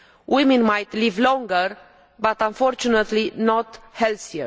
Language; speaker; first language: English; non-native, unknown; Romanian